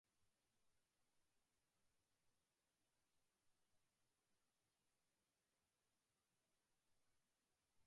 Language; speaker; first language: English; native; English